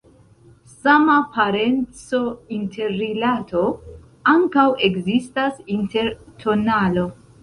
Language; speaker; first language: Esperanto; non-native, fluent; Central Kurdish